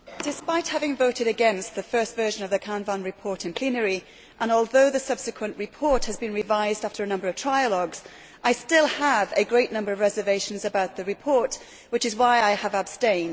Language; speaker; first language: English; native; English